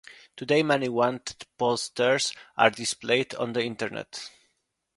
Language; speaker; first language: English; non-native, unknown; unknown